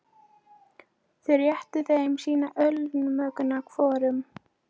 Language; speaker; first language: Icelandic; non-native, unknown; Polish